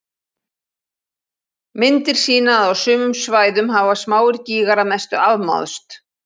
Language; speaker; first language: Icelandic; native; Icelandic